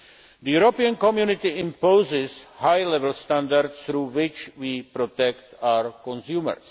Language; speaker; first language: English; non-native, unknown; Czech